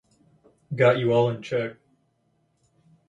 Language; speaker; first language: English; native; English